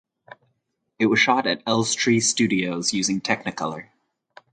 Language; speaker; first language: English; native; English